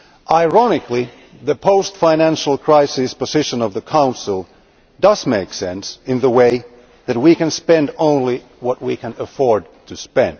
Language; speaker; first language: English; non-native, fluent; Finnish